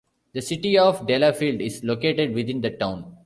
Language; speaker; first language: English; non-native, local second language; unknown